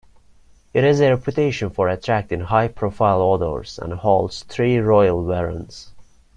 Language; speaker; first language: English; non-native, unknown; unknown